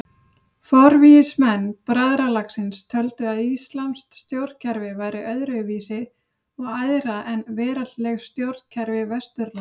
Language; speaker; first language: Icelandic; native; Icelandic